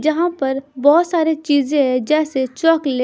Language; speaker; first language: Hindi; non-native, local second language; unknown